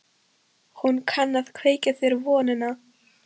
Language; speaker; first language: Icelandic; non-native, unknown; Polish